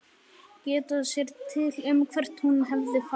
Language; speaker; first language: Icelandic; native; Icelandic